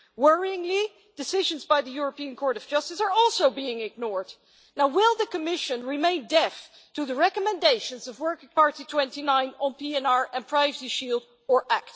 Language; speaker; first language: English; non-native, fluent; Dutch